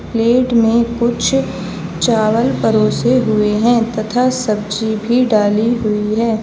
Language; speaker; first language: Hindi; native; Hindi